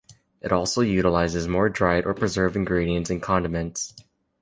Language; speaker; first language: English; native; English